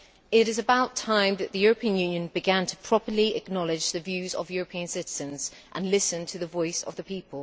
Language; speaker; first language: English; native; English